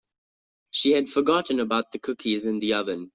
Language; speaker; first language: English; non-native, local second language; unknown